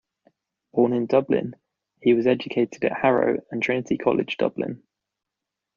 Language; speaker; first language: English; native; English